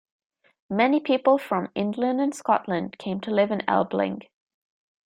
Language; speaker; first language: English; native; English